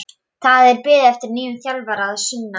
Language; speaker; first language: Icelandic; non-native, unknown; Polish